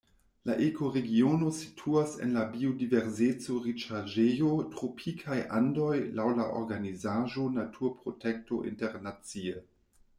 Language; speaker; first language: Esperanto; non-native, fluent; German